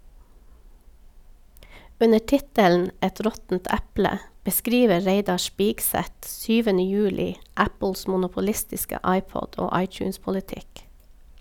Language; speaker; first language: Norwegian; native; Norwegian